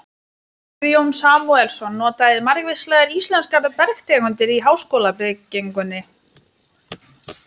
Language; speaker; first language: Icelandic; non-native, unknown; Lithuanian